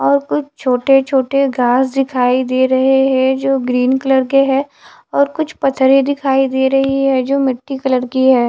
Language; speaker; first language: Hindi; native; Hindi